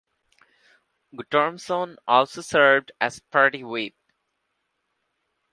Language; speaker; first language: English; non-native, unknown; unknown